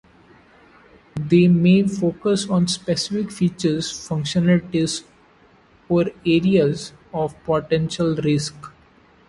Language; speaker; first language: English; non-native, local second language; Marathi